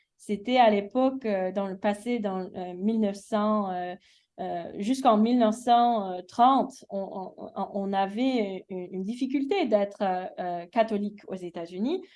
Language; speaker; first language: French; early bilingual, heritage; English